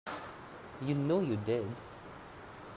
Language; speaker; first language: English; non-native, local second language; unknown